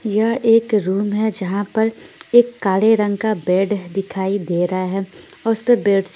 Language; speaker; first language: Hindi; non-native, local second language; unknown